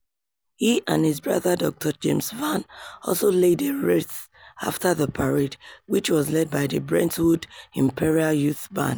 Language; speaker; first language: English; non-native, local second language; Yoruba